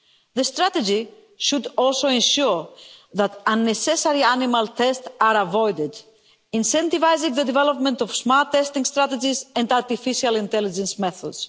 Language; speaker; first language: English; non-native, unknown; Greek